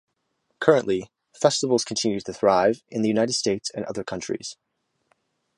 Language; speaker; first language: English; native; English